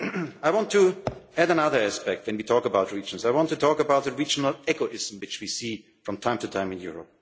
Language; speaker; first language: English; non-native, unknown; German